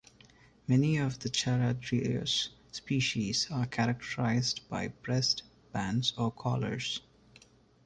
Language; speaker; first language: English; non-native, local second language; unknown